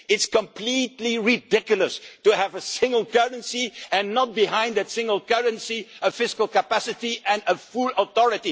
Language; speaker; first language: English; non-native, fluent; Dutch